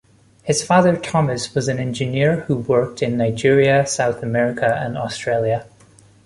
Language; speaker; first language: English; non-native, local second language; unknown